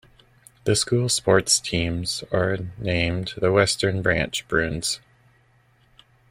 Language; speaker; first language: English; native; English